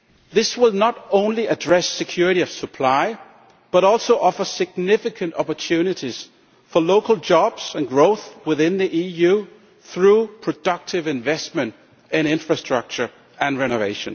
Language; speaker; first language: English; non-native, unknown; Danish